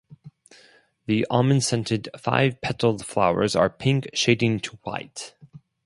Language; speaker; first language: English; non-native, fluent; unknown